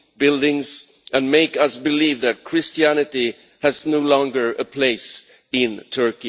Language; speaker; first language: English; non-native, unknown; Swedish